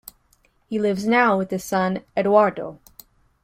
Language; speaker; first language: English; native; English